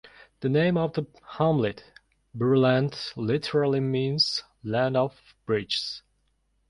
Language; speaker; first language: English; non-native, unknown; Mongolian